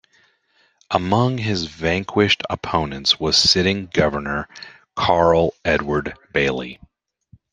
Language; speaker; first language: English; native; English